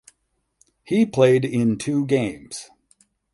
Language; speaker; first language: English; native; English